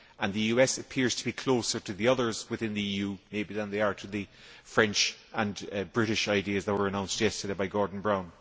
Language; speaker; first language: English; native; English